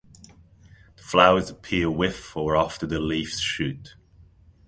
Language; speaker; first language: English; non-native, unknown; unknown